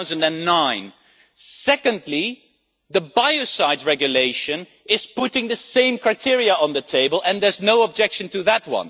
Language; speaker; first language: English; non-native, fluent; Dutch